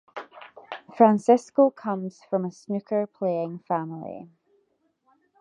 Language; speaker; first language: English; native; English